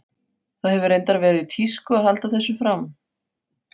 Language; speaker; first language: Icelandic; non-native, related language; Faroese